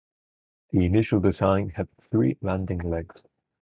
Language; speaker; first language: English; non-native, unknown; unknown